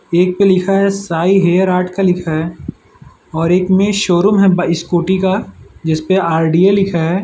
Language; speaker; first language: Hindi; non-native, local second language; Gujarati